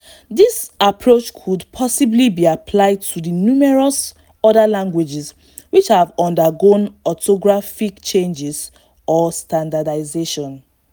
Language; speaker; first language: English; non-native, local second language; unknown